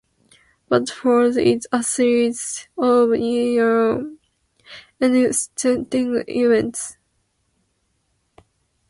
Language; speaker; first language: English; non-native, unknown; Japanese